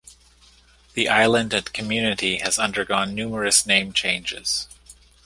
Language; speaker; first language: English; native; English